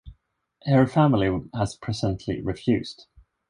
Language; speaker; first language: English; non-native, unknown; Swedish